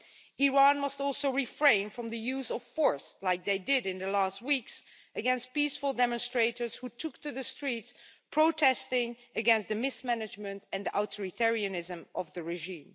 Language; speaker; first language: English; non-native, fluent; Dutch